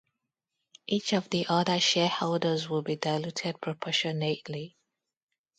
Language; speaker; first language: English; non-native, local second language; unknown